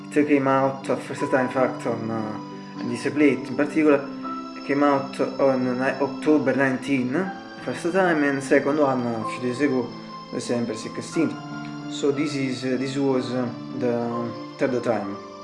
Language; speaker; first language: English; non-native, fluent; Italian